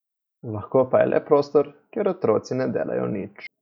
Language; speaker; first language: Slovenian; native; Slovenian